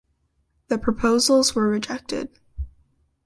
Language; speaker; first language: English; native; English